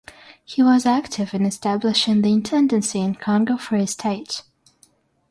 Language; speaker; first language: English; non-native, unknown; Russian